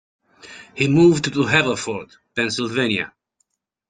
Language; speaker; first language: English; native; English